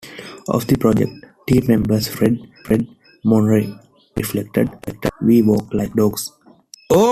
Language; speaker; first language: English; non-native, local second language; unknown